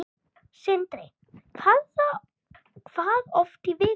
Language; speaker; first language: Icelandic; native; Icelandic